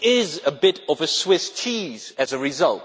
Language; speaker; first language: English; non-native, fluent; Dutch